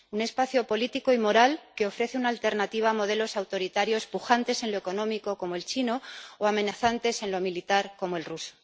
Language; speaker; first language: Spanish; native; Spanish